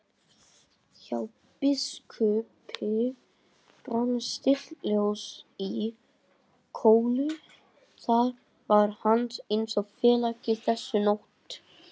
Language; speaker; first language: Icelandic; native; Icelandic